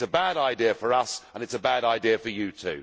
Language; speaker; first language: English; native; English